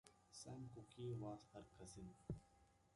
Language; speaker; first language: English; native; English